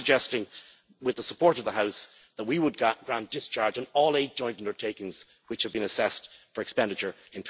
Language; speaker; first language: English; native; English